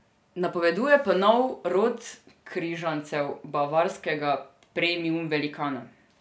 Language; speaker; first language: Slovenian; non-native, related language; Serbian